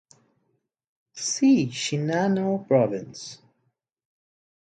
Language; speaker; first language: English; non-native, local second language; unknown